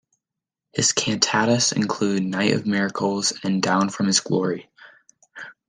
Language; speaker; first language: English; native; English